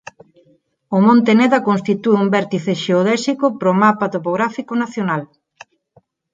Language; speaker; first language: Galician; non-native, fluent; Spanish